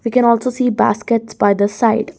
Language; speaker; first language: English; non-native, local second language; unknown